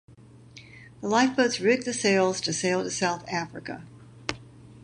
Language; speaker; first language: English; native; English